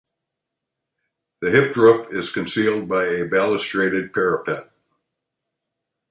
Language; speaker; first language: English; native; English